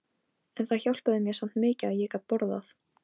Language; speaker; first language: Icelandic; non-native, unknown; Polish